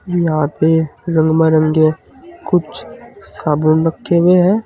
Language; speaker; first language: Hindi; native; Hindi